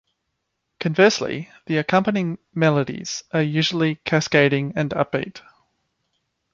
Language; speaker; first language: English; native; English